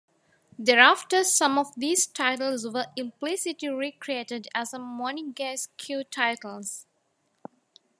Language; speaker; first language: English; non-native, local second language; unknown